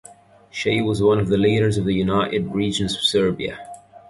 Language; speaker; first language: English; native; English